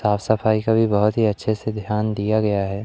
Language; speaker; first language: Hindi; native; Hindi